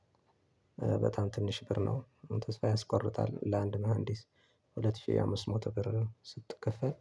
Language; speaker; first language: Amharic; non-native, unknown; Tigrinya